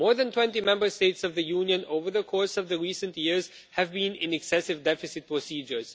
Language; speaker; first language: English; non-native, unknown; Romanian